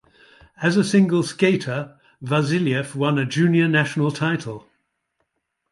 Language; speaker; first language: English; native; English